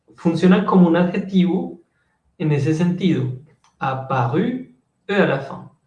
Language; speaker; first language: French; non-native, fluent; Spanish